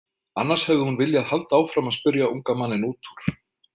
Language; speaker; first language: Icelandic; native; Icelandic